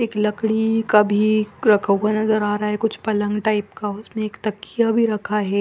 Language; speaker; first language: Hindi; non-native, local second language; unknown